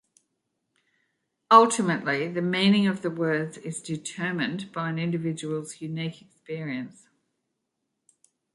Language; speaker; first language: English; native; English